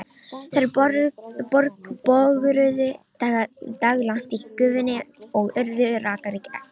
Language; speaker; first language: Icelandic; non-native, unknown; Romanian